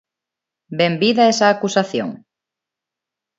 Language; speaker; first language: Galician; non-native, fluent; Spanish